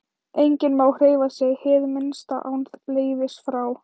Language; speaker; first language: Icelandic; non-native, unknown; Thai